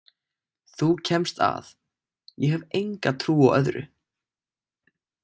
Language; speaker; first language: Icelandic; native; Icelandic